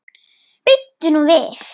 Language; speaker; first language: Icelandic; native; Icelandic